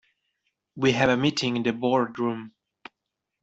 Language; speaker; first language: English; non-native, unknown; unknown